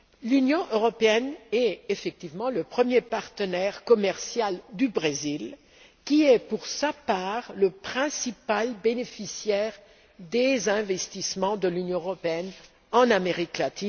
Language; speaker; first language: French; non-native, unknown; German